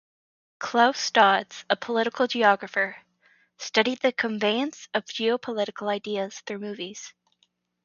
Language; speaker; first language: English; native; English